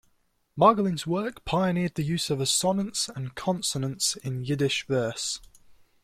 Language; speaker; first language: English; native; English